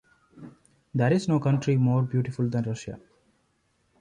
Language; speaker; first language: English; non-native, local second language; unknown